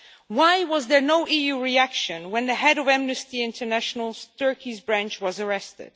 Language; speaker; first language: English; non-native, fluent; Dutch